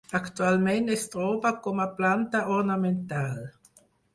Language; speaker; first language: Catalan; non-native, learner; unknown